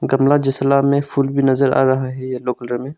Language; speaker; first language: Hindi; non-native, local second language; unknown